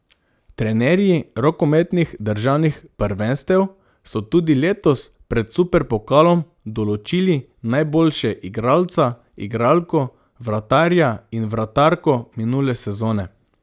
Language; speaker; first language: Slovenian; non-native, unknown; Macedonian